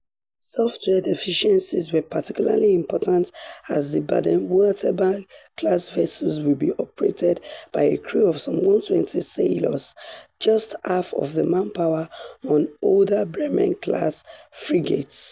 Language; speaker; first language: English; non-native, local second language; Yoruba